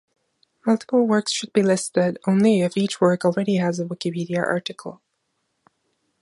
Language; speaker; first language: English; non-native, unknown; German